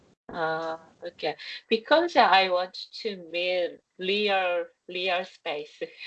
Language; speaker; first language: English; non-native, learner; Korean